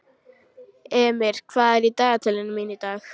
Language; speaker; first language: Icelandic; native; Icelandic